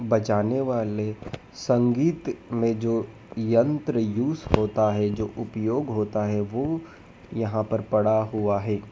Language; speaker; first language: Hindi; native; Hindi